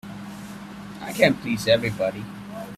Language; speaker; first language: English; non-native, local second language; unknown